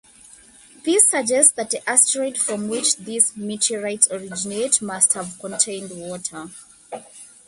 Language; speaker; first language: English; non-native, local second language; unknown